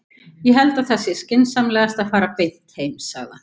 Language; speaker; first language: Icelandic; native; Icelandic